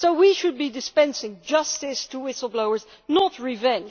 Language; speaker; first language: English; non-native, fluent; Dutch